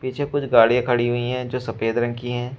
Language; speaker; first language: Hindi; native; Hindi